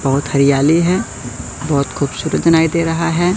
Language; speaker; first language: Hindi; native; Hindi